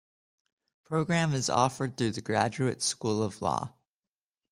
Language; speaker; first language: English; native; English